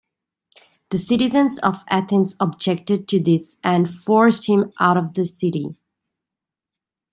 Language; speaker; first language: English; native; English